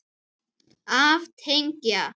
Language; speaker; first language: Icelandic; native; Icelandic